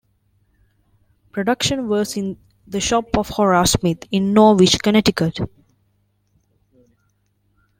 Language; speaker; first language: English; non-native, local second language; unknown